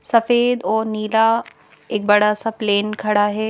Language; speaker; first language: Hindi; native; Hindi